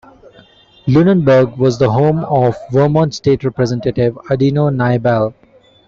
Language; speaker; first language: English; non-native, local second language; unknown